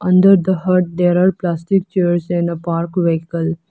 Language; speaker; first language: English; non-native, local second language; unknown